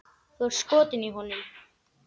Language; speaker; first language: Icelandic; native; Icelandic